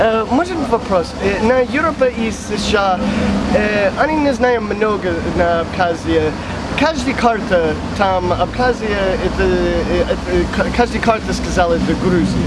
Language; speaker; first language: Russian; non-native, learner; English